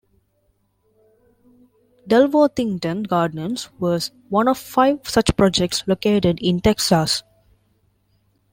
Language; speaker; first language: English; non-native, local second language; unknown